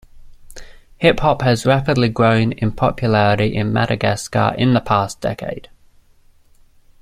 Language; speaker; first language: English; native; English